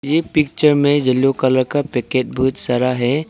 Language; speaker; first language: Hindi; non-native, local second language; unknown